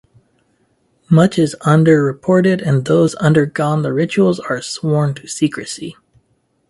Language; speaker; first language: English; native; English